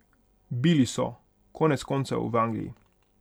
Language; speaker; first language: Slovenian; non-native, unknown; Hungarian